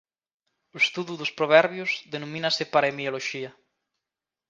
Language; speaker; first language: Galician; native; Galician